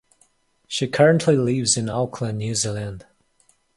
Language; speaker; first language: English; non-native, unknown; Mongolian